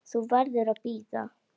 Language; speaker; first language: Icelandic; native; Icelandic